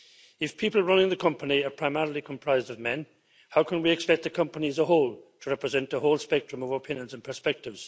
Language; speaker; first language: English; native; English